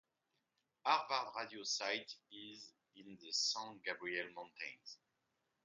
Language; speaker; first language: English; non-native, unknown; French